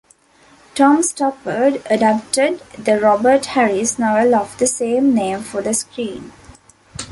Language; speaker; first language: English; non-native, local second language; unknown